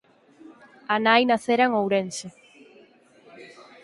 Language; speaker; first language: Galician; native; Galician